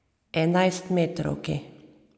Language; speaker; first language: Slovenian; native; Slovenian